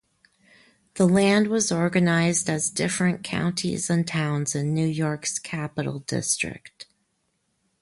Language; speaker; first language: English; native; English